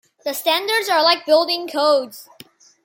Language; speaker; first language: English; non-native, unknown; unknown